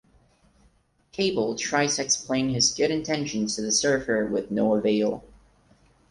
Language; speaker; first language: English; non-native, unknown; Portuguese